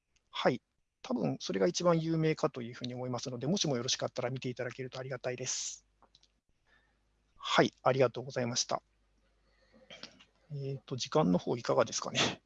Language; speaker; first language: Japanese; native; Japanese